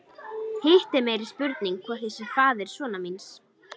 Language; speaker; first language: Icelandic; native; Icelandic